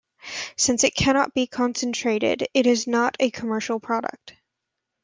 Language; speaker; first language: English; native; English